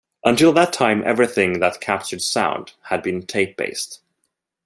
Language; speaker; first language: English; non-native, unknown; Swedish